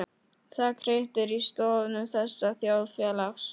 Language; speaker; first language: Icelandic; non-native, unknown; Polish